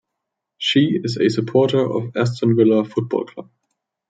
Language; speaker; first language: English; non-native, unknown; German